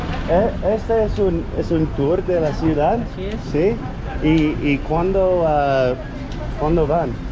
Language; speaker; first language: Spanish; non-native, learner; English